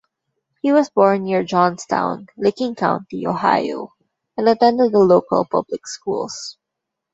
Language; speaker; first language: English; non-native, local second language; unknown